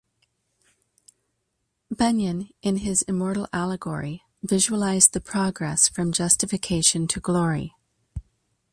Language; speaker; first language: English; native; English